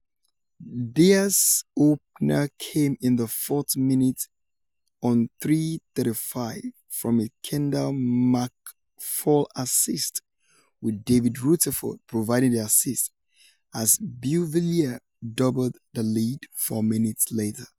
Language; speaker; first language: English; non-native, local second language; Yoruba